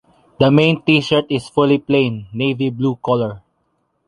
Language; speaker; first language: English; non-native, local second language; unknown